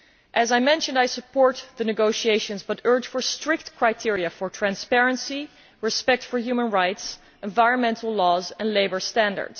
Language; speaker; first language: English; non-native, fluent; Dutch